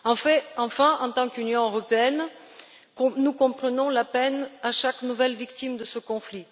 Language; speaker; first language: French; non-native, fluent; Bulgarian